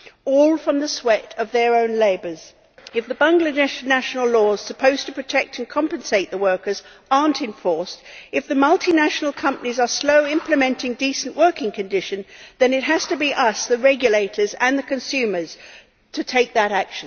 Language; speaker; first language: English; native; English